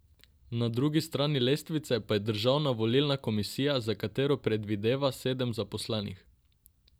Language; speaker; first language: Slovenian; non-native, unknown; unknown